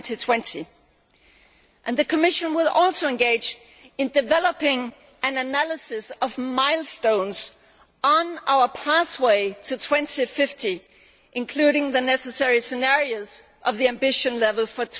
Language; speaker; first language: English; non-native, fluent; Danish